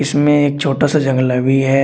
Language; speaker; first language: Hindi; native; Hindi